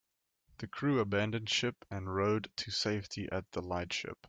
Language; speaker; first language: English; native; English